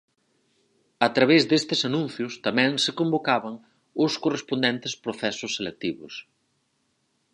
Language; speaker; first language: Galician; native; Galician